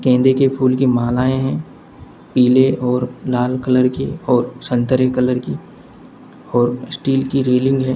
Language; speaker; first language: Hindi; native; Hindi